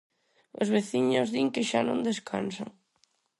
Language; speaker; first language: Galician; non-native, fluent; Spanish